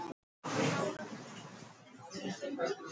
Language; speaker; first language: Icelandic; non-native, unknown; Russian